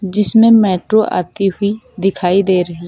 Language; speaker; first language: Hindi; native; Hindi